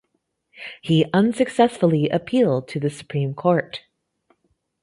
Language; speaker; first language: English; native; English